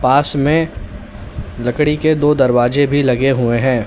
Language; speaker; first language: Hindi; native; Hindi